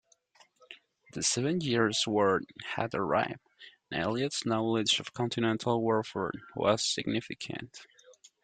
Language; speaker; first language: English; non-native, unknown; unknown